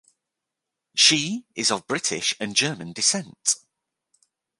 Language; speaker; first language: English; native; English